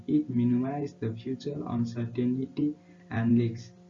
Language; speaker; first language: English; non-native, local second language; Nepali